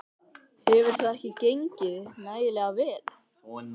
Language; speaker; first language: Icelandic; native; Icelandic